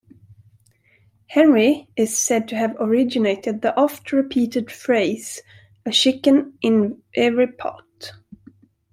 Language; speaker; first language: English; non-native, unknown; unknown